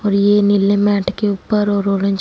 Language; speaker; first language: Hindi; non-native, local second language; Punjabi